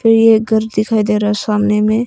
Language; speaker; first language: Hindi; early bilingual, other home language; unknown